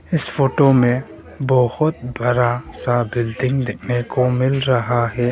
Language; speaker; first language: Hindi; non-native, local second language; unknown